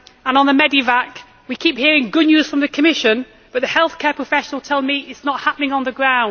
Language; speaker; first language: English; native; English